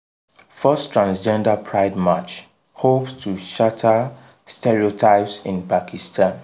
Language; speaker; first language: English; non-native, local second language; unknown